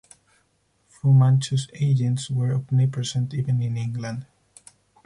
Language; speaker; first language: English; non-native, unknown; Spanish